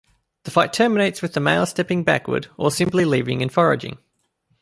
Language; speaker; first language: English; native; English